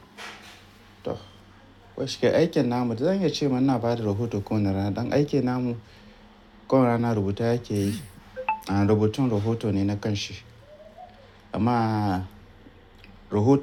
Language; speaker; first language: Hausa; native; Hausa